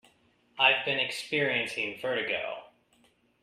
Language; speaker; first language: English; native; English